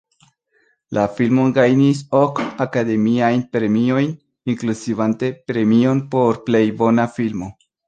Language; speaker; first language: Esperanto; non-native, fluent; Spanish